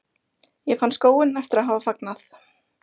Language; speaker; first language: Icelandic; native; Icelandic